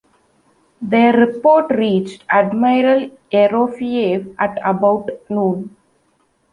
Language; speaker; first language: English; non-native, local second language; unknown